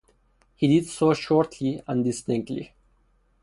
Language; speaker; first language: English; non-native, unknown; Persian